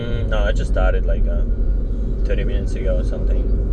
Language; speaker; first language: English; non-native, fluent; Russian